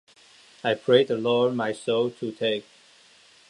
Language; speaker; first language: English; non-native, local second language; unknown